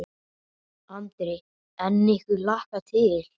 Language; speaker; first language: Icelandic; native; Icelandic